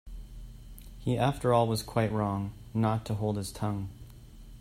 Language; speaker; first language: English; native; English